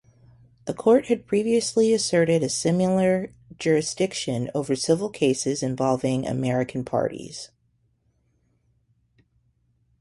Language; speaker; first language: English; native; English